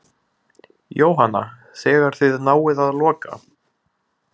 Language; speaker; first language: Icelandic; native; Icelandic